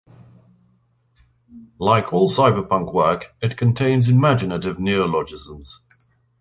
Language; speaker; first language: English; native; English